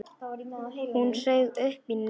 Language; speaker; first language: Icelandic; non-native, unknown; Polish